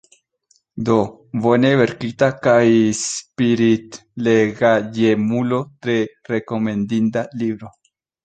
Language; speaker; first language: Esperanto; non-native, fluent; Spanish